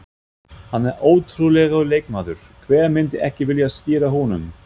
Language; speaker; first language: Icelandic; non-native, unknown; German